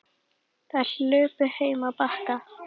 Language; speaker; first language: Icelandic; native; Icelandic